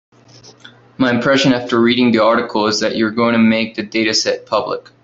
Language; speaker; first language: English; native; English